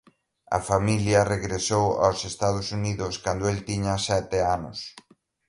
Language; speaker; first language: Galician; native; Galician